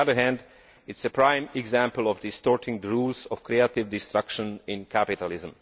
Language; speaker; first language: English; non-native, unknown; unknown